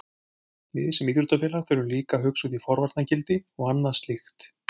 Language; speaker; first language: Icelandic; native; Icelandic